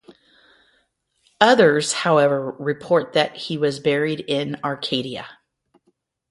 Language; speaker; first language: English; native; English